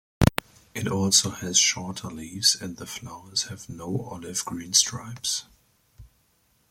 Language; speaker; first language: English; native; English